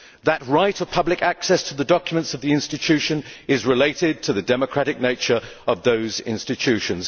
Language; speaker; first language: English; native; English